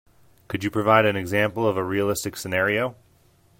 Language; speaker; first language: English; native; English